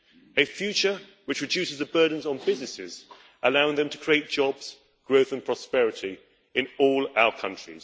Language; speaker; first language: English; native; English